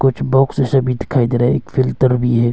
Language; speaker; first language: Hindi; early bilingual, other home language; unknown